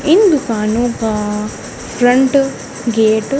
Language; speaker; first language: Hindi; native; Hindi